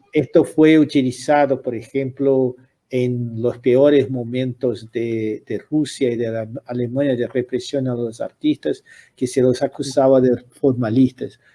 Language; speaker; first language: Spanish; non-native, related language; Portuguese